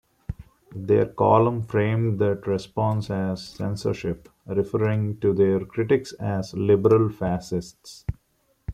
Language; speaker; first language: English; non-native, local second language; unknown